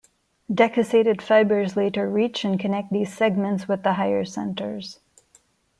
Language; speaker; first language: English; non-native, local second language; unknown